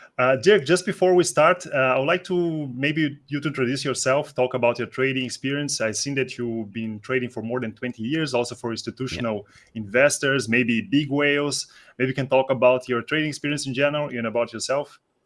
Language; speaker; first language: English; non-native, fluent; Portuguese